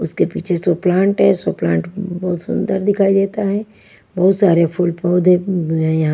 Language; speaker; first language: Hindi; non-native, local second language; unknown